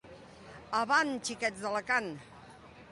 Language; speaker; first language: Catalan; non-native, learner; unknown